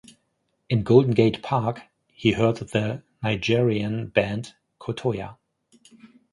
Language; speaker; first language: English; non-native, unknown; German